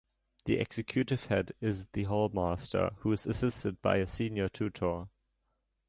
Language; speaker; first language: English; non-native, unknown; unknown